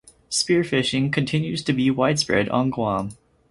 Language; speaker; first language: English; native; English